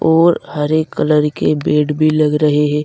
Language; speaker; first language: Hindi; native; Hindi